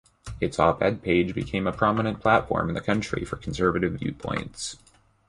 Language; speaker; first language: English; native; English